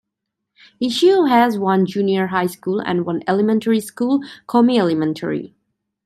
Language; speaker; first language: English; native; English